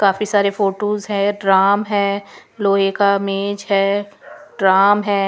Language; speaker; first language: Hindi; non-native, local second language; Punjabi